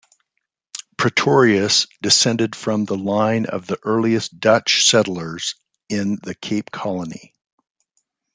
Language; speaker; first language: English; native; English